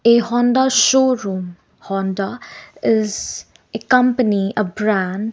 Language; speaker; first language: English; non-native, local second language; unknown